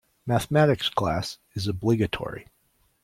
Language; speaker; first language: English; native; English